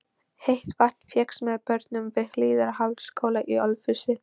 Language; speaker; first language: Icelandic; non-native, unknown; Polish